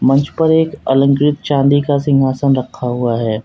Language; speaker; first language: Hindi; native; Hindi